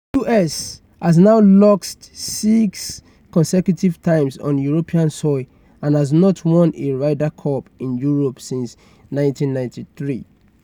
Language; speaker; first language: English; non-native, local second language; Yoruba